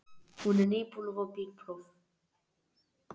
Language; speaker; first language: Icelandic; native; Icelandic